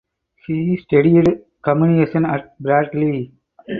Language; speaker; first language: English; non-native, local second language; Tamil